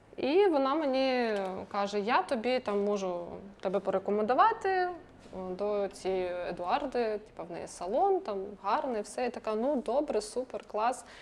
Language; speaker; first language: Ukrainian; non-native, related language; Russian